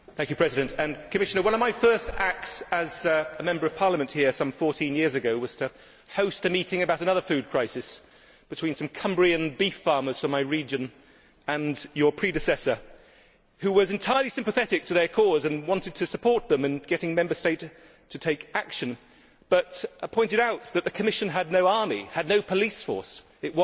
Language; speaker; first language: English; native; English